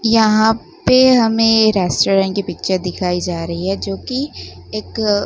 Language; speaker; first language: Hindi; non-native, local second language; Gujarati